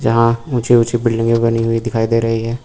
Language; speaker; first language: Hindi; native; Hindi